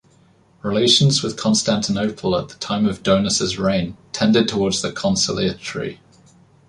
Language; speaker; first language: English; native; English